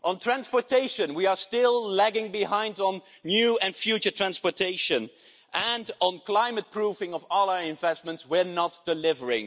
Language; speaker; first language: English; non-native, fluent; Dutch